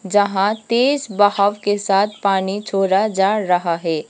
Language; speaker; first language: Hindi; non-native, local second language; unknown